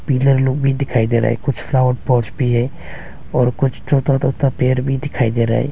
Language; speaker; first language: Hindi; non-native, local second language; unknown